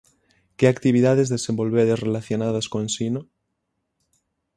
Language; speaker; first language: Galician; native; Galician